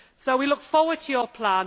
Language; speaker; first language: English; native; English